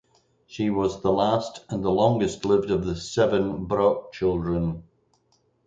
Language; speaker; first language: English; native; English